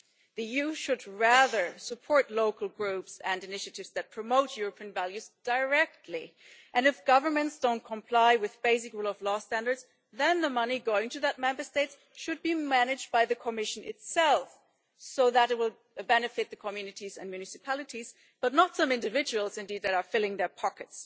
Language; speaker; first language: English; non-native, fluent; German